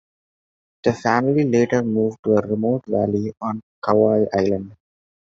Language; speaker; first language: English; non-native, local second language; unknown